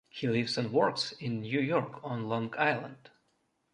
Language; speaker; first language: English; non-native, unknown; Russian